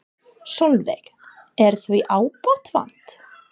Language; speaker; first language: Icelandic; non-native, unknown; English